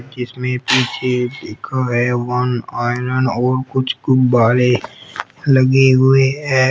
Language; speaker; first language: Hindi; native; Hindi